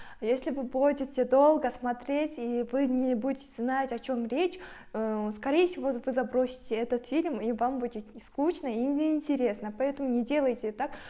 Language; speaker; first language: Russian; non-native, local second language; Kyrgyz